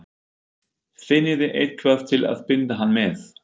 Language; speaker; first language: Icelandic; non-native, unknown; German